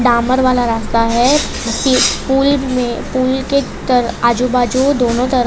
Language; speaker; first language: Hindi; non-native, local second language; Gujarati